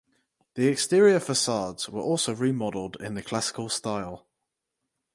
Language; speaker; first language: English; native; English